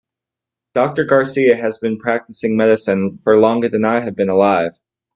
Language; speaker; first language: English; native; English